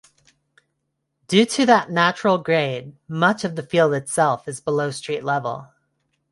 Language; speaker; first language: English; non-native, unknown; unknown